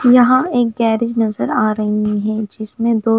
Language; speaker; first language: Hindi; non-native, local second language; Punjabi